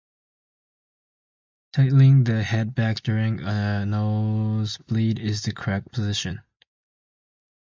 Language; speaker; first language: English; native; English